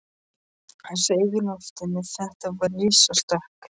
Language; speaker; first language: Icelandic; non-native, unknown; Polish